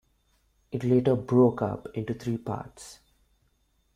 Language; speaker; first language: English; non-native, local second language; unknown